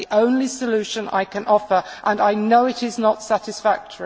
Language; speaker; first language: English; native; English